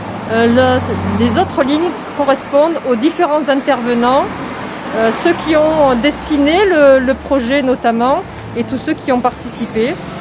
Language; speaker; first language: French; native; French